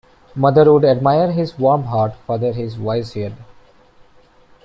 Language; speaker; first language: English; non-native, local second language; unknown